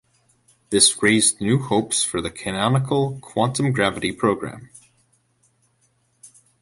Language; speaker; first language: English; native; English